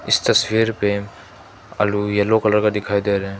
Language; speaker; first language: Hindi; non-native, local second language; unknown